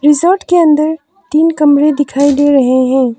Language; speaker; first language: Hindi; non-native, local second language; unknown